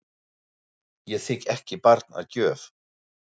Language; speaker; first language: Icelandic; non-native, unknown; German